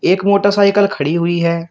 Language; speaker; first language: Hindi; native; Hindi